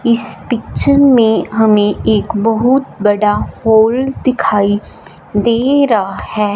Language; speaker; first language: Hindi; non-native, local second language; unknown